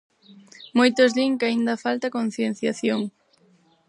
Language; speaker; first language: Galician; non-native, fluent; Spanish